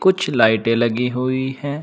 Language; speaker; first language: Hindi; native; Hindi